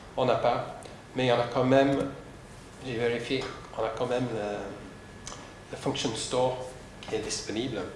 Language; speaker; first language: French; non-native, fluent; English